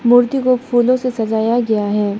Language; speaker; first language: Hindi; non-native, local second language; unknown